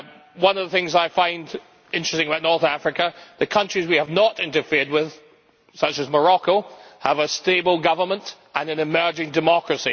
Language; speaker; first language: English; native; English